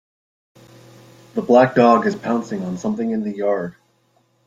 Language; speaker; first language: English; native; English